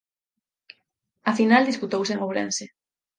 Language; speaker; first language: Galician; native; Galician